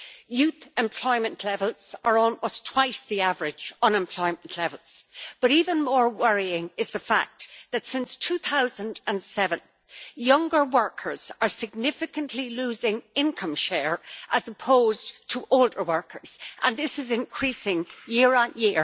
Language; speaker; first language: English; native; English